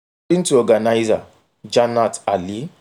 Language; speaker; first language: English; non-native, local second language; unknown